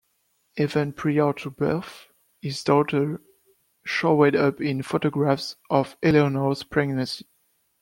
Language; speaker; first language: English; non-native, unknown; French